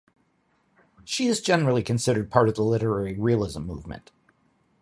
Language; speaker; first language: English; native; English